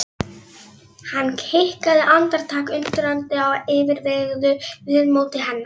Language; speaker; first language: Icelandic; non-native, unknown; Polish